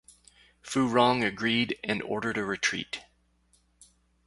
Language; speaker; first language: English; native; English